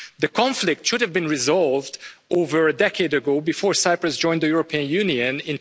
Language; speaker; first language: English; non-native, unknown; Hungarian